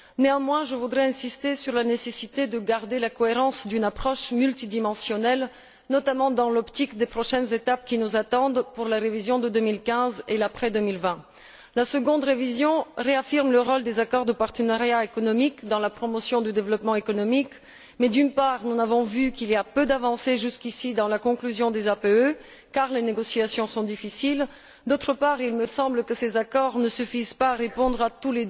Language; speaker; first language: French; non-native, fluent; Bulgarian